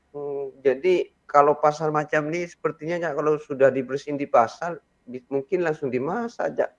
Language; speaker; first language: Indonesian; non-native, local second language; Madurese